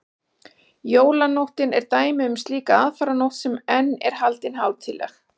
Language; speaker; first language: Icelandic; native; Icelandic